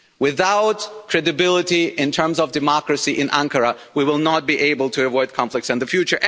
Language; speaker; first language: English; non-native, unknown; German